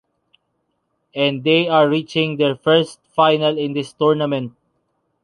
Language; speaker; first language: English; non-native, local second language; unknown